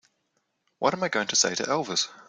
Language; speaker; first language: English; native; English